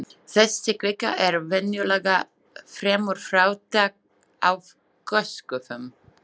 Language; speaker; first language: Icelandic; non-native, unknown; Slovak